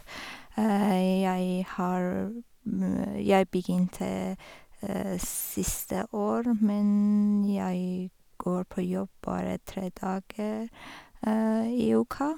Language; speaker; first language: Norwegian; non-native, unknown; Persian